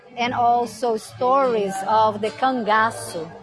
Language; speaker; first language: English; non-native, fluent; Portuguese